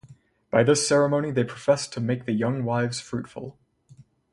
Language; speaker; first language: English; native; English